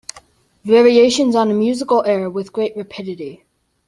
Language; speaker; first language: English; native; English